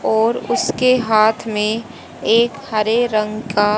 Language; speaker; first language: Hindi; native; Hindi